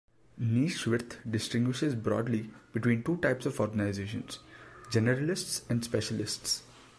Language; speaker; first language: English; non-native, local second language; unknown